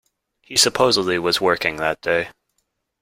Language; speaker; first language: English; native; English